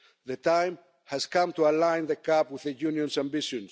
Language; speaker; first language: English; non-native, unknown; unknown